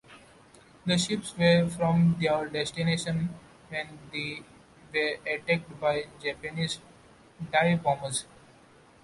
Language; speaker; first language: English; non-native, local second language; Marathi